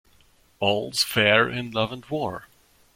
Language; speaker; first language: English; non-native, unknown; German